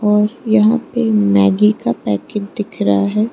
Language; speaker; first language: Hindi; non-native, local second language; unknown